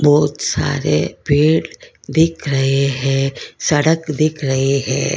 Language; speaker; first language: Hindi; non-native, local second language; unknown